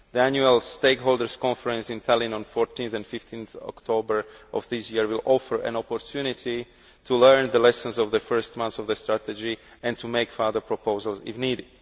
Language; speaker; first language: English; non-native, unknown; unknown